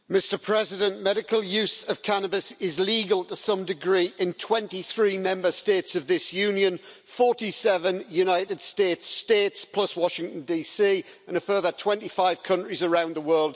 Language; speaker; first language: English; native; English